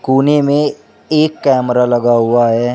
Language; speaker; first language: Hindi; native; Hindi